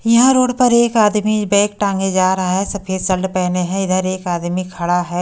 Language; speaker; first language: Hindi; native; Hindi